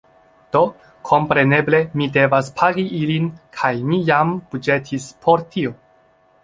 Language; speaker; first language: Esperanto; non-native, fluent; Chinese